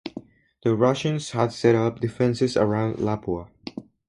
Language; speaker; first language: English; non-native, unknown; Spanish